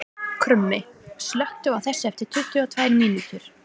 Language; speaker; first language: Icelandic; non-native, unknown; English